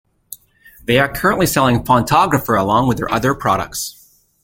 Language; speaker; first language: English; native; English